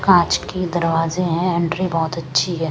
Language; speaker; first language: Hindi; non-native, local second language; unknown